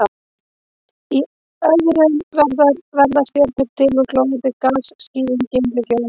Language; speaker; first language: Icelandic; native; Icelandic